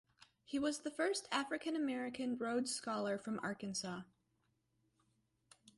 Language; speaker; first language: English; native; English